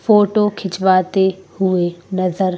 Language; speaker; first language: Hindi; native; Hindi